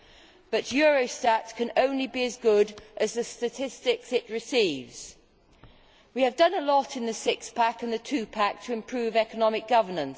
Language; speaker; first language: English; native; English